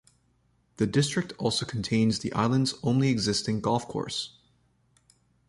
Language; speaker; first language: English; native; English